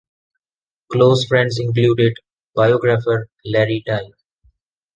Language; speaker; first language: English; non-native, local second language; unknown